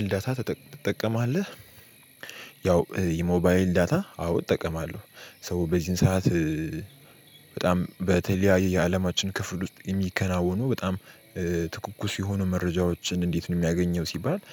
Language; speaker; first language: Amharic; native; Amharic